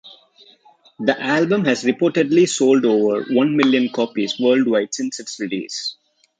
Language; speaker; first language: English; non-native, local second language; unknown